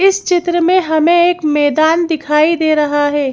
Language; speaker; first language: Hindi; native; Hindi